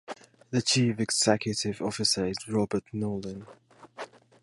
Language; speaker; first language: English; native; English